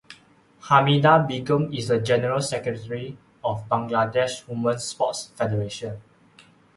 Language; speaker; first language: English; non-native, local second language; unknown